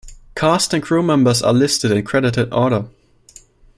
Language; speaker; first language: English; non-native, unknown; German